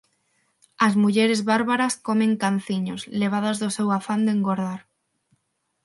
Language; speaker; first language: Galician; non-native, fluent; Spanish